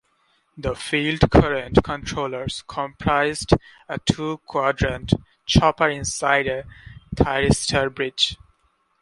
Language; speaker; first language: English; non-native, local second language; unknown